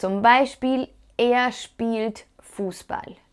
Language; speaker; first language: German; non-native, fluent; Spanish